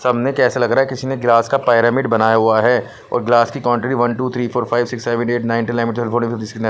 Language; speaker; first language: Hindi; non-native, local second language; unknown